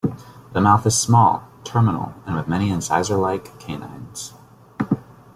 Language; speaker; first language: English; native; English